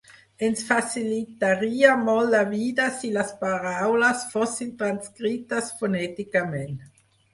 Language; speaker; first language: Catalan; non-native, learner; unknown